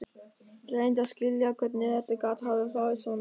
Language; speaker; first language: Icelandic; non-native, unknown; German